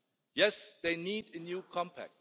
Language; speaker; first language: English; non-native, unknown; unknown